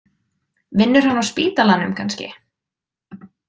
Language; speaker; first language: Icelandic; native; Icelandic